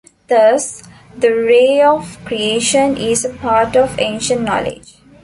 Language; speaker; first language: English; non-native, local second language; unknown